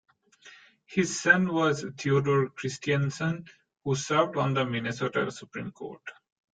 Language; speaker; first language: English; non-native, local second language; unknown